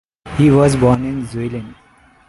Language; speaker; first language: English; non-native, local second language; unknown